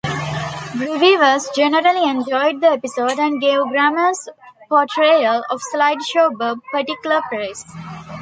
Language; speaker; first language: English; non-native, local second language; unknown